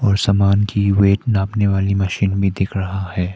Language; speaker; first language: Hindi; non-native, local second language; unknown